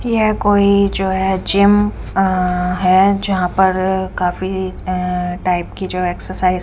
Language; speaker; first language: Hindi; non-native, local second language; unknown